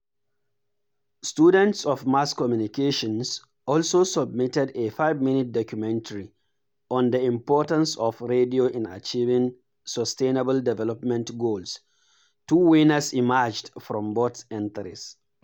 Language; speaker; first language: English; non-native, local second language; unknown